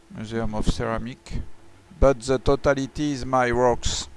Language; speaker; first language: English; non-native, learner; French